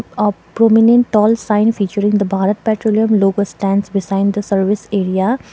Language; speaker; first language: English; non-native, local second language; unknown